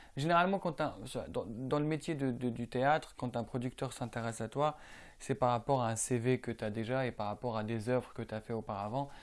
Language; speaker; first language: French; non-native, local second language; Arabic